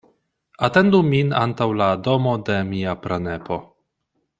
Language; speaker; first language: Esperanto; non-native, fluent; Polish